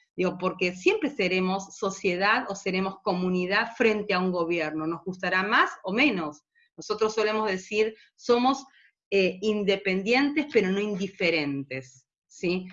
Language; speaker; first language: Spanish; native; Spanish